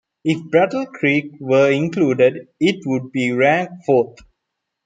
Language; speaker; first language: English; non-native, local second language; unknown